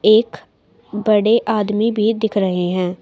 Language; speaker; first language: Hindi; native; Hindi